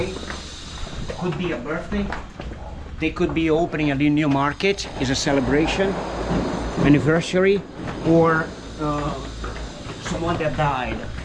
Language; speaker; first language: English; non-native, fluent; Portuguese